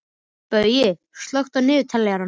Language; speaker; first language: Icelandic; native; Icelandic